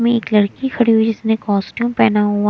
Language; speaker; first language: Hindi; non-native, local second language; Punjabi